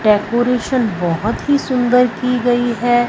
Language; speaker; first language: Hindi; non-native, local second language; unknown